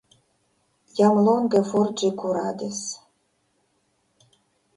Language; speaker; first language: Esperanto; non-native, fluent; Russian